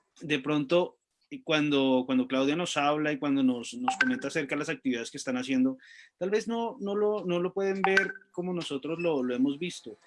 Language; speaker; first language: Spanish; native; Spanish